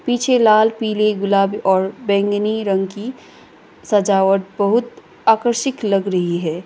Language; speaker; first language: Hindi; non-native, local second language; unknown